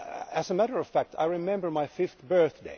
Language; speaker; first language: English; non-native, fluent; Finnish